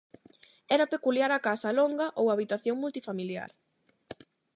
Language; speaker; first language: Galician; non-native, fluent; Spanish